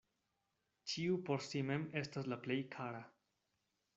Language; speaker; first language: Esperanto; non-native, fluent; Spanish